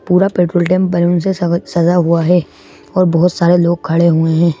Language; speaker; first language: Hindi; native; Hindi